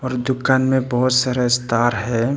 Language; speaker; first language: Hindi; non-native, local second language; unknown